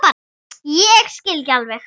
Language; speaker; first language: Icelandic; native; Icelandic